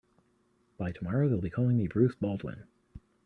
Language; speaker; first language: English; native; English